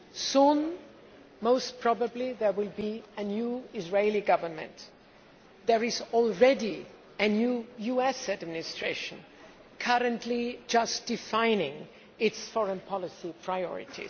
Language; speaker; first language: English; non-native, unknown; German